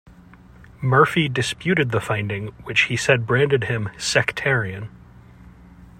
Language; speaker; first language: English; native; English